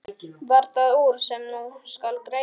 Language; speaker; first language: Icelandic; non-native, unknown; Polish